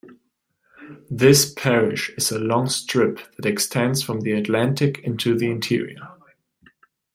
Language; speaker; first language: English; non-native, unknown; German